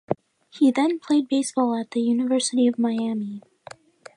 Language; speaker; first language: English; native; English